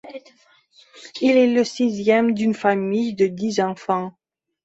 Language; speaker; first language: French; non-native, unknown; Belarusian